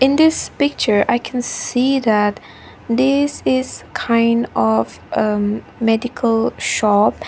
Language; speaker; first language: English; non-native, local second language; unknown